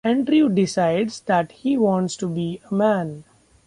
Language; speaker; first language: English; non-native, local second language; Marathi